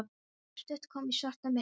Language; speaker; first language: Icelandic; non-native, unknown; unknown